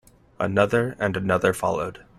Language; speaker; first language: English; native; English